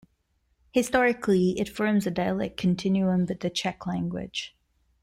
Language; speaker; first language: English; non-native, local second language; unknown